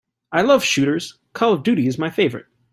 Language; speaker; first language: English; native; English